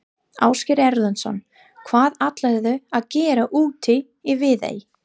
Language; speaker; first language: Icelandic; non-native, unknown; English